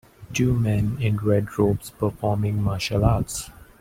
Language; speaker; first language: English; non-native, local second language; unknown